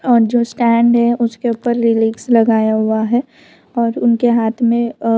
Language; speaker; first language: Hindi; non-native, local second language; Gujarati